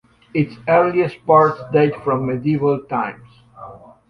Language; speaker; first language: English; native; English